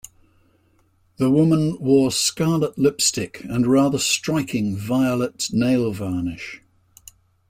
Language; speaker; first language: English; native; English